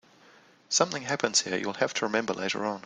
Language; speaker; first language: English; native; English